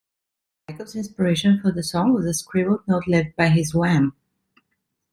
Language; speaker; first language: English; non-native, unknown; Italian